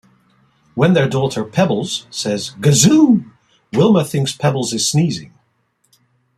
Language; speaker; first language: English; non-native, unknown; Dutch